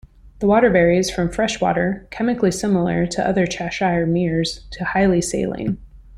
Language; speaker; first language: English; native; English